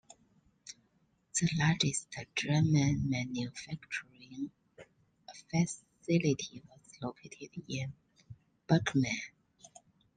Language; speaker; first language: English; non-native, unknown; Chinese